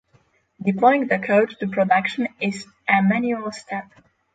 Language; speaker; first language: English; non-native, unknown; Polish